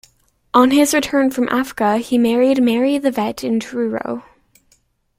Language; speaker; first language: English; native; English